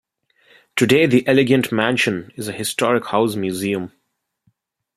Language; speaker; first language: English; non-native, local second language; Bangla